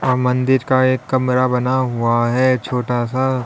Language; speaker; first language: Hindi; native; Hindi